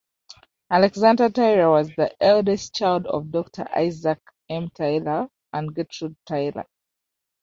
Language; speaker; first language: English; non-native, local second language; Ganda